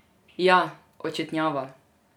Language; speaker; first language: Slovenian; non-native, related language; Serbian